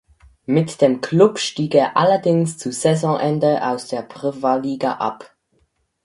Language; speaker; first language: German; native; German